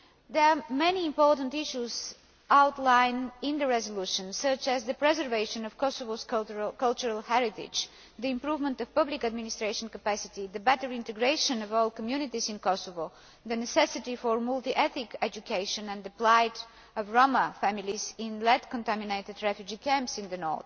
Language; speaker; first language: English; non-native, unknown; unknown